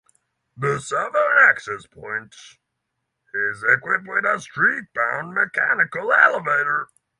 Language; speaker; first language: English; non-native, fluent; Norwegian